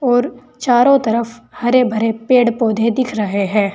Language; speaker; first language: Hindi; native; Hindi